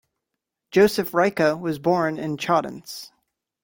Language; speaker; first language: English; native; English